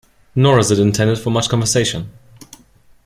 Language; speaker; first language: English; non-native, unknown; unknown